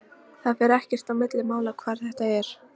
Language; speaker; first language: Icelandic; non-native, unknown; Polish